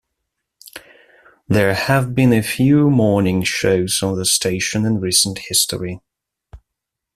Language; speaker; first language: English; non-native, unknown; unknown